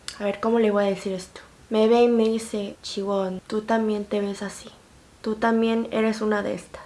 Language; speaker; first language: Spanish; early bilingual, other home language; Korean